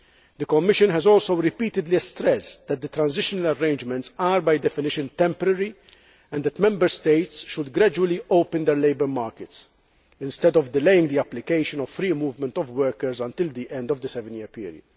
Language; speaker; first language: English; non-native, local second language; Maltese